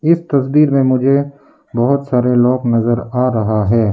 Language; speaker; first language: Hindi; early bilingual, other home language; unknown